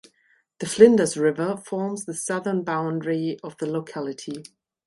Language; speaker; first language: English; non-native, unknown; German